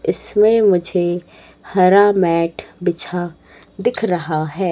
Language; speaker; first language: Hindi; native; Hindi